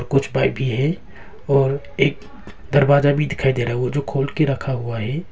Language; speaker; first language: Hindi; non-native, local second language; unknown